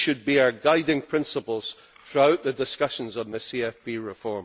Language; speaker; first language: English; native; English